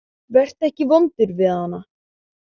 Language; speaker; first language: Icelandic; native; Icelandic